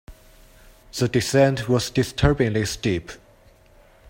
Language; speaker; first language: English; non-native, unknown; Chinese